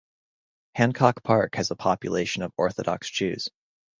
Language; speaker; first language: English; native; English